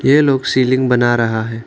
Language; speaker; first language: Hindi; non-native, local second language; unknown